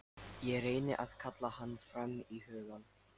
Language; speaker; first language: Icelandic; non-native, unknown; Lithuanian